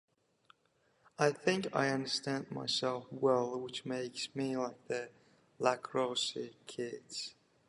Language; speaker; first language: English; native; English